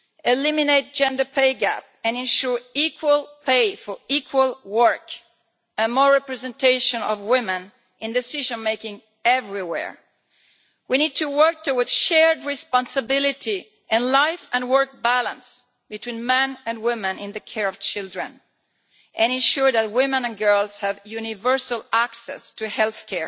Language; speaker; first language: English; non-native, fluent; Italian